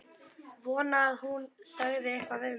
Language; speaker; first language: Icelandic; native; Icelandic